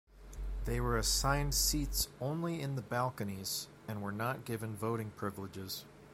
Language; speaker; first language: English; native; English